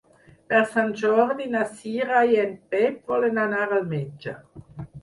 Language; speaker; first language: Catalan; non-native, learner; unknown